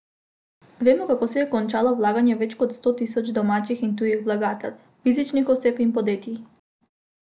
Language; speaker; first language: Slovenian; non-native, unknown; Macedonian